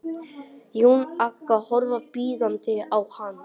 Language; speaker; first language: Icelandic; non-native, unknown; English